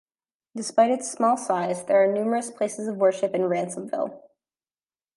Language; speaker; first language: English; native; English